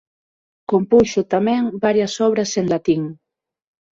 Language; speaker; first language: Galician; non-native, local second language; Spanish